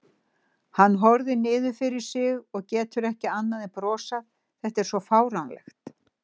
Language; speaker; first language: Icelandic; native; Icelandic